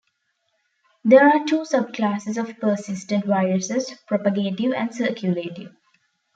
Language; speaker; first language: English; non-native, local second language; Tamil